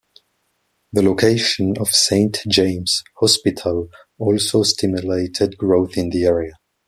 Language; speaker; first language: English; non-native, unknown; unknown